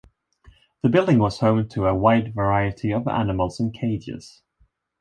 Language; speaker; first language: English; non-native, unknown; Swedish